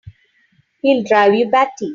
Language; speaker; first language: English; non-native, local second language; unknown